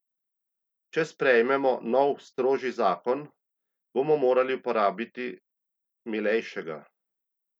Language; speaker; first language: Slovenian; native; Slovenian